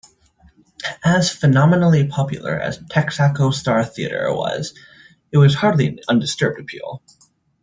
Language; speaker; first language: English; native; English